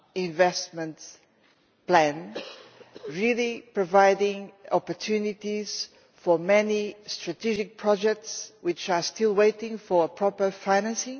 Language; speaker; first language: English; non-native, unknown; Portuguese